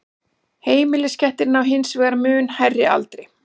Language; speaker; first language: Icelandic; native; Icelandic